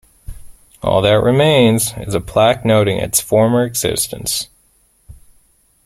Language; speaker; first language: English; native; English